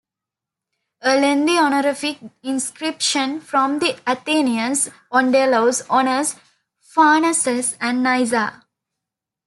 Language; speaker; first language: English; non-native, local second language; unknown